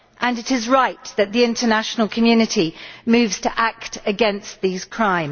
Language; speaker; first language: English; native; English